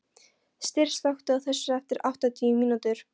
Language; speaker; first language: Icelandic; non-native, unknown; Polish